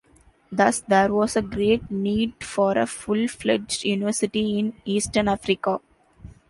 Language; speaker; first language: English; non-native, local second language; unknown